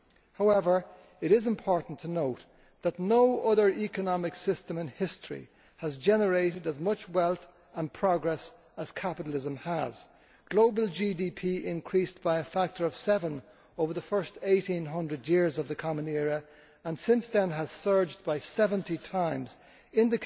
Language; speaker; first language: English; native; English